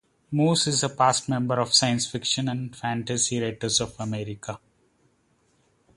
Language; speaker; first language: English; non-native, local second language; Kannada